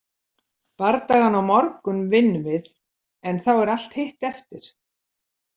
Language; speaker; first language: Icelandic; native; Icelandic